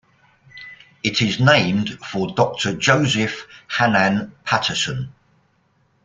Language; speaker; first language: English; native; English